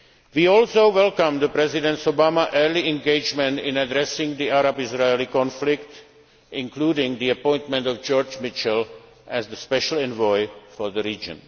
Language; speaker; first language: English; non-native, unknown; Czech